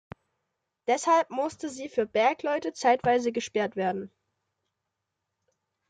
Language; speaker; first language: German; native; German